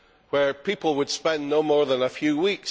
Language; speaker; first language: English; native; English